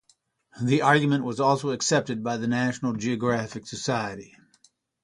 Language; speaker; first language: English; native; English